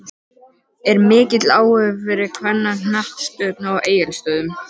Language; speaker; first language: Icelandic; native; Icelandic